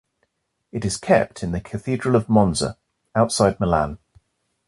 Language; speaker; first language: English; native; English